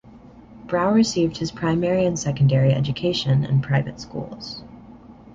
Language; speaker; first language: English; native; English